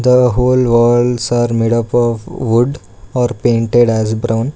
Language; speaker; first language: English; non-native, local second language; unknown